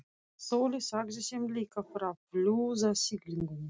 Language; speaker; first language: Icelandic; non-native, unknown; Russian